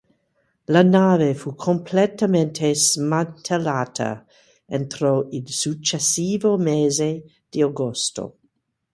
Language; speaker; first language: Italian; non-native, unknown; English